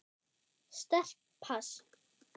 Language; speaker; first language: Icelandic; non-native, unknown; German